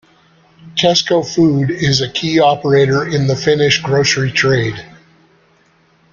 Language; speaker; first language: English; native; English